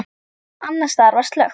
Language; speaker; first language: Icelandic; native; Icelandic